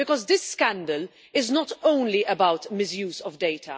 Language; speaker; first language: English; non-native, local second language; Maltese